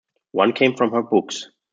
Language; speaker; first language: English; non-native, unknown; German